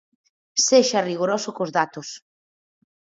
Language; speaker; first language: Galician; native; Galician